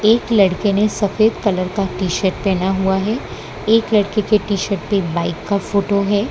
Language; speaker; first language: Hindi; non-native, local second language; Gujarati